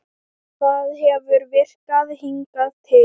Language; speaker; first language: Icelandic; non-native, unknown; Thai